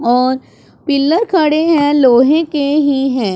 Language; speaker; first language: Hindi; non-native, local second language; Punjabi